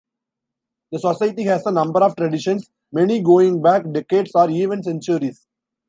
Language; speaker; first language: English; non-native, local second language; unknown